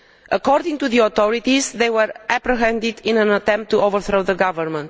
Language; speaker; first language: English; non-native, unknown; Romanian